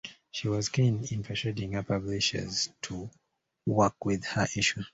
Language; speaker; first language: English; native; English